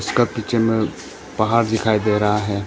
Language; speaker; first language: Hindi; early bilingual, other home language; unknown